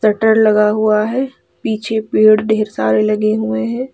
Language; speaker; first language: Hindi; native; Hindi